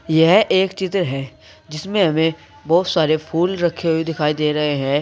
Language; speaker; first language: Hindi; native; Hindi